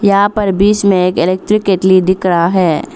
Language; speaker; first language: Hindi; non-native, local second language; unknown